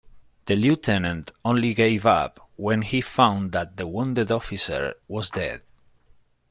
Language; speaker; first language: English; non-native, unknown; Spanish